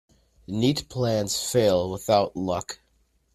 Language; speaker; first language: English; native; English